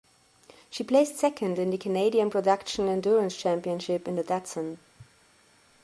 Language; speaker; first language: English; non-native, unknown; German